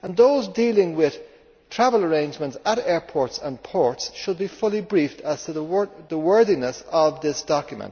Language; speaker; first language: English; native; English